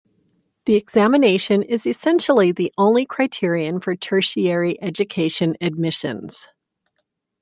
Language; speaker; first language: English; native; English